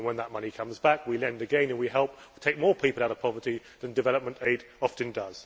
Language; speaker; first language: English; native; English